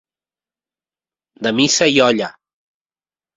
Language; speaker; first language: Catalan; native; Catalan